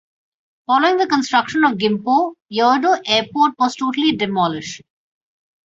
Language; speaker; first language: English; non-native, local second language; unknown